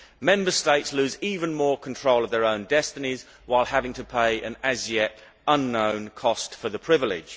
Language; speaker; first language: English; native; English